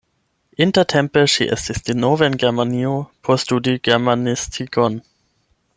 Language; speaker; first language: Esperanto; non-native, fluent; German